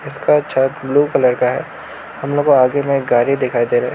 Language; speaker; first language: Hindi; non-native, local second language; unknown